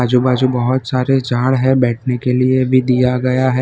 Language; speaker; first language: Hindi; non-native, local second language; Gujarati